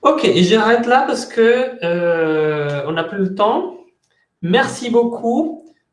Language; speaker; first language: French; non-native, fluent; Spanish